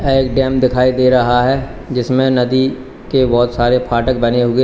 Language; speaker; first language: Hindi; native; Hindi